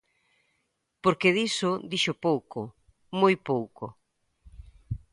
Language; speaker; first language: Galician; native; Galician